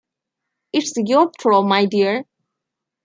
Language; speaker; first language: English; non-native, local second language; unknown